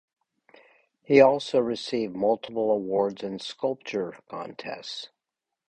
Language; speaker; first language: English; native; English